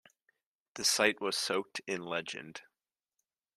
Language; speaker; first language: English; native; English